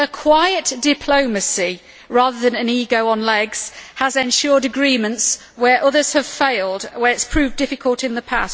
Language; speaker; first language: English; native; English